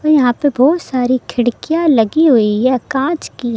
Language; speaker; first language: Hindi; native; Hindi